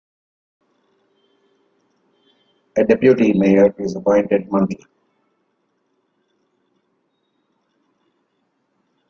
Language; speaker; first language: English; non-native, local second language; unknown